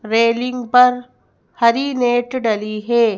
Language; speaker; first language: Hindi; native; Hindi